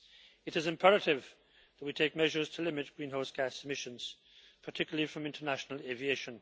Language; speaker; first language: English; native; English